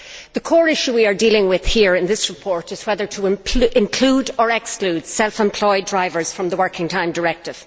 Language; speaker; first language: English; native; English